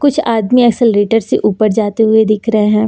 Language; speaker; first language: Hindi; native; Hindi